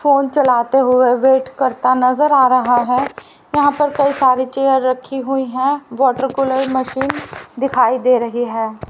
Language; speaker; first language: Hindi; native; Hindi